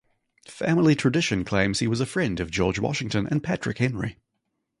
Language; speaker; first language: English; native; English